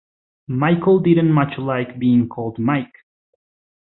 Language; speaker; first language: English; non-native, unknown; Spanish